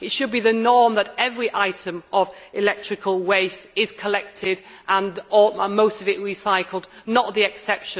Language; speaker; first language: English; native; English